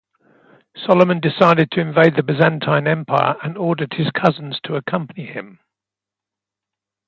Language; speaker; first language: English; native; English